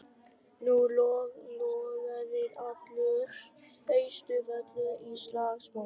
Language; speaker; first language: Icelandic; non-native, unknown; Vietnamese